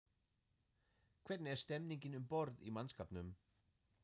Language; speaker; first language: Icelandic; non-native, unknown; German